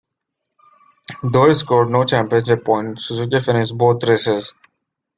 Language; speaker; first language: English; non-native, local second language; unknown